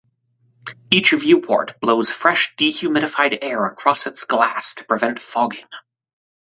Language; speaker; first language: English; native; English